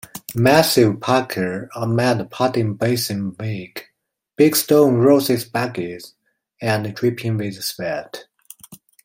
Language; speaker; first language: English; non-native, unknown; Chinese